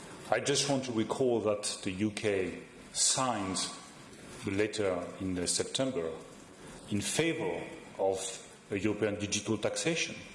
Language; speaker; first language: English; non-native, fluent; French